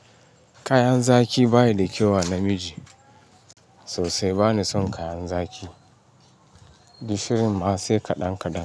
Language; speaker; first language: Hausa; non-native, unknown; Yoruba